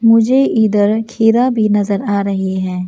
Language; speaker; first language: Hindi; non-native, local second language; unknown